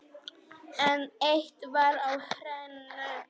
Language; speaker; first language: Icelandic; non-native, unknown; Polish